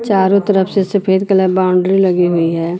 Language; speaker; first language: Hindi; native; Hindi